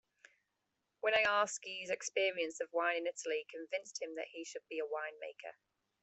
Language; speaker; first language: English; native; English